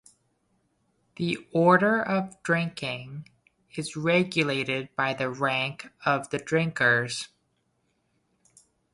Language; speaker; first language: English; native; English